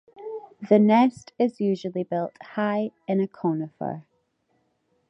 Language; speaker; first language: English; native; English